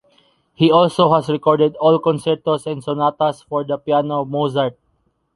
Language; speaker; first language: English; non-native, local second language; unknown